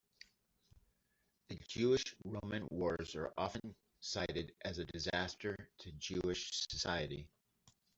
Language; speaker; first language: English; native; English